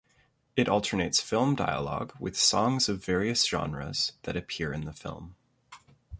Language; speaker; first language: English; native; English